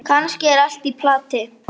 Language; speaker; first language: Icelandic; native; Icelandic